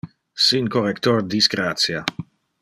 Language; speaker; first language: Interlingua; non-native, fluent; Dutch